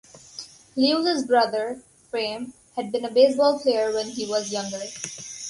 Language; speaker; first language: English; non-native, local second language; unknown